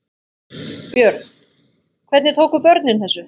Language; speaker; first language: Icelandic; native; Icelandic